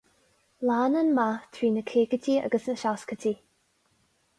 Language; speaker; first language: Irish; non-native, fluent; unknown